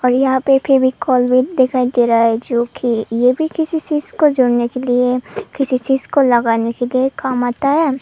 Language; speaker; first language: Hindi; non-native, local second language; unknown